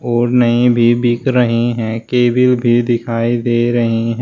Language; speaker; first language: Hindi; native; Hindi